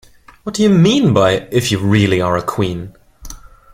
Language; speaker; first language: English; non-native, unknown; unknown